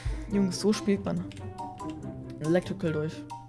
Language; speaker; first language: German; native; German